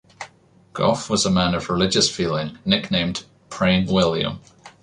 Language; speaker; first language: English; native; English